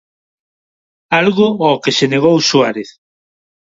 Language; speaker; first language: Galician; non-native, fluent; Spanish